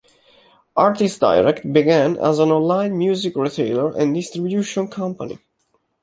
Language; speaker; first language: English; non-native, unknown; Italian